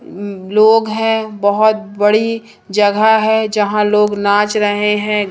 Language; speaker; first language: Hindi; native; Hindi